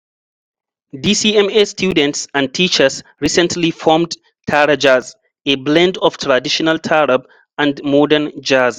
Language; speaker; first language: English; non-native, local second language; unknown